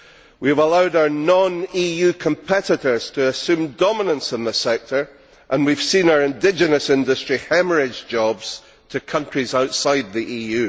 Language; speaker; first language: English; native; English